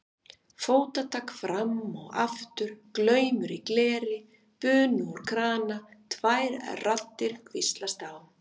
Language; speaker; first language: Icelandic; native; Icelandic